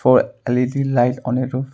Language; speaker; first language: English; non-native, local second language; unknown